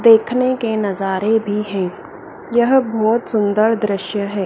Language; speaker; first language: Hindi; native; Hindi